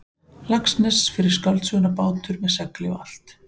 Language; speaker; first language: Icelandic; native; Icelandic